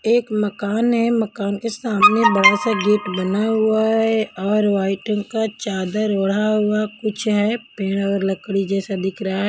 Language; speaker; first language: Hindi; non-native, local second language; Punjabi